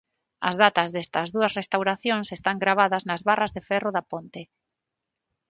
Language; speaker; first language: Galician; non-native, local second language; Spanish